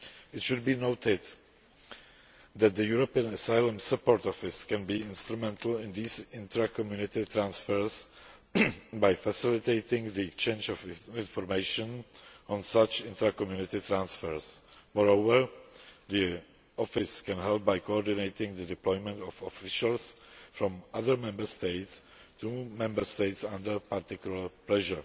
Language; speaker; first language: English; non-native, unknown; Czech